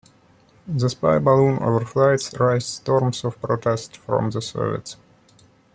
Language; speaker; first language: English; non-native, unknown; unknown